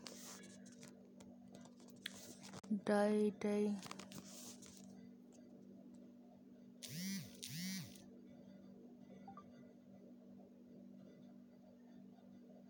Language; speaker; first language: Hausa; native; Hausa